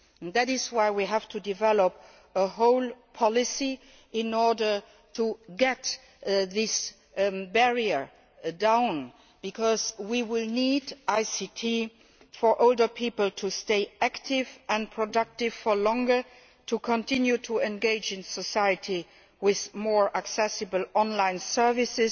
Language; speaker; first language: English; non-native, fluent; Luxembourgish